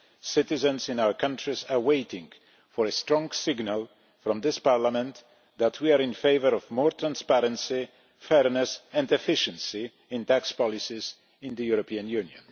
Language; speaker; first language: English; non-native, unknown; Polish